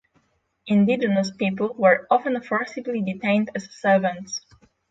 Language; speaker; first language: English; non-native, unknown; Polish